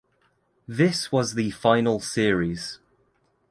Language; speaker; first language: English; native; English